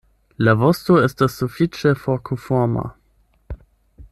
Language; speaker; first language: Esperanto; non-native, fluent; German